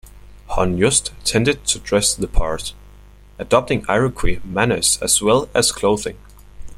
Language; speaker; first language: English; native; English